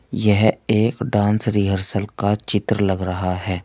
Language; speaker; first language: Hindi; native; Hindi